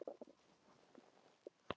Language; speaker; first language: Icelandic; non-native, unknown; Polish